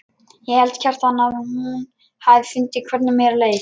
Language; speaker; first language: Icelandic; non-native, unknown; Lithuanian